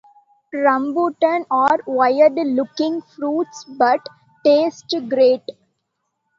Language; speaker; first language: English; non-native, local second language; Tamil